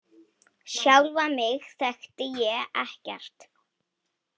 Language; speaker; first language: Icelandic; non-native, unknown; Polish